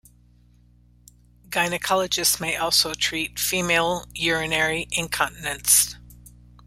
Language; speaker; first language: English; native; English